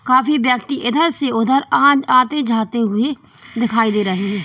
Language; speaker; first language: Hindi; native; Hindi